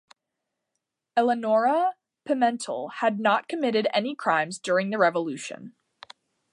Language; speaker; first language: English; native; English